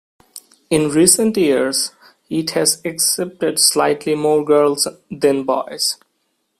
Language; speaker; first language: English; non-native, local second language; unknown